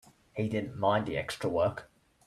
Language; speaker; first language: English; native; English